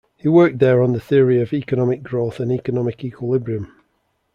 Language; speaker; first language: English; native; English